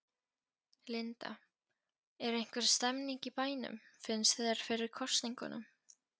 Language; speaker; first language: Icelandic; non-native, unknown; Polish